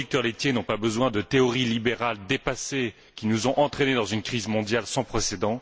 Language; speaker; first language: French; native; French